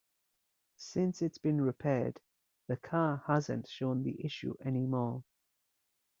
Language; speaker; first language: English; native; English